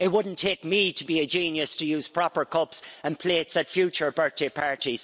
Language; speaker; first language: English; native; English